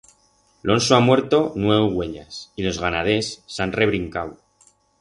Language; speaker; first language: Aragonese; non-native, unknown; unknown